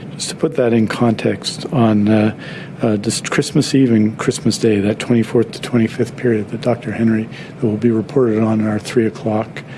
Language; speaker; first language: English; native; English